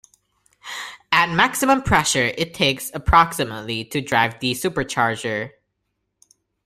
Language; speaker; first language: English; non-native, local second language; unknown